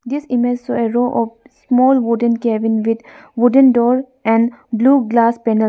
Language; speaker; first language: English; non-native, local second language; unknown